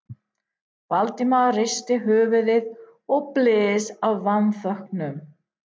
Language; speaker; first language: Icelandic; non-native, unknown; English